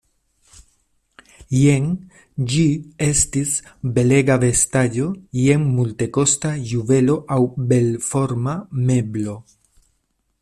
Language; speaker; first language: Esperanto; non-native, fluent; Spanish